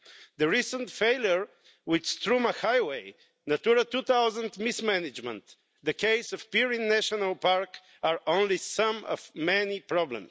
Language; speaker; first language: English; non-native, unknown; Bulgarian